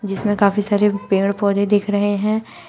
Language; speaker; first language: Hindi; native; Hindi